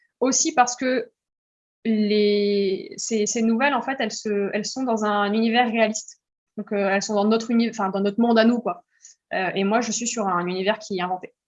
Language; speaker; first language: French; early bilingual, heritage; French